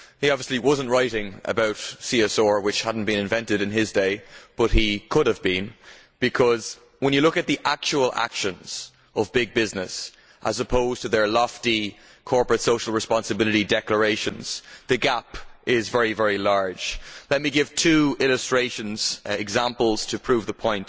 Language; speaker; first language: English; native; English